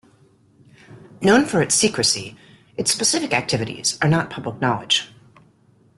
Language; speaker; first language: English; native; English